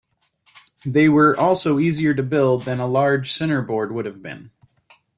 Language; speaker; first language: English; native; English